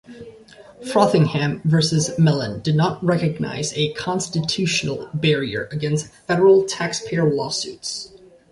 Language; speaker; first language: English; native; English